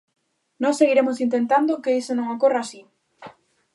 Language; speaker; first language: Galician; native; Galician